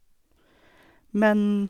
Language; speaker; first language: Norwegian; native; Norwegian